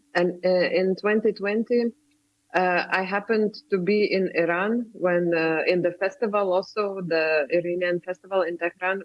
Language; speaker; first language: English; non-native, fluent; Lithuanian